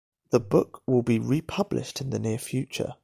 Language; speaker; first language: English; native; English